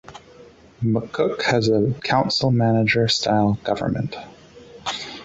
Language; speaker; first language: English; native; English